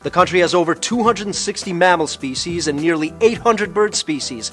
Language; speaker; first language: English; early bilingual, other home language; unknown